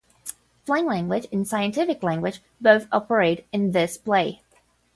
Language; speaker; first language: English; non-native, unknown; Portuguese